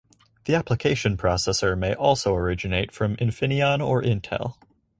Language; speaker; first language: English; native; English